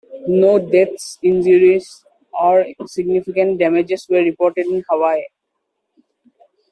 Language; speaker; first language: English; native; English